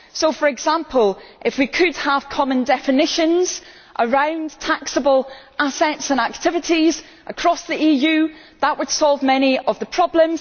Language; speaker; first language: English; native; English